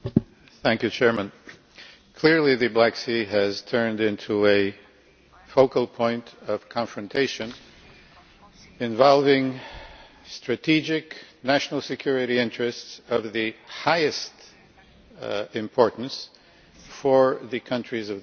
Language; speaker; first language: English; non-native, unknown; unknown